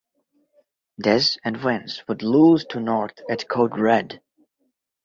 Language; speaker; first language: English; non-native, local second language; Bangla